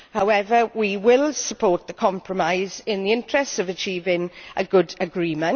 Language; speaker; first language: English; native; English